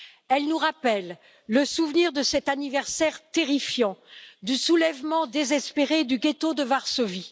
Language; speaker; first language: French; native; French